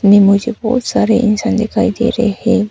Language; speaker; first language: Hindi; non-native, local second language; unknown